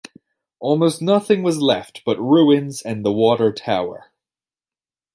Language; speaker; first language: English; native; English